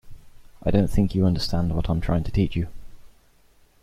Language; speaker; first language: English; native; English